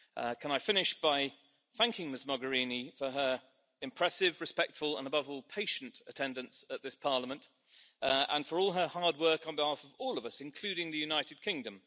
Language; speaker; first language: English; native; English